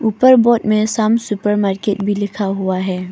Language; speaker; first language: Hindi; non-native, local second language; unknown